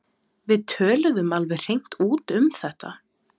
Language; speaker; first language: Icelandic; non-native, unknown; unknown